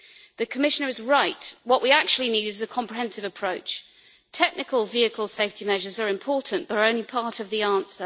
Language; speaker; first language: English; native; English